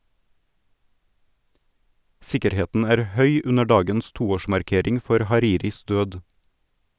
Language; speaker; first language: Norwegian; native; Norwegian